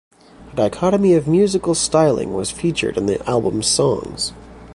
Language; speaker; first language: English; native; English